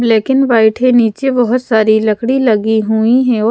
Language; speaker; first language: Hindi; non-native, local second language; Punjabi